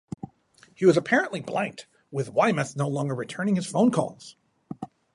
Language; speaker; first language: English; native; English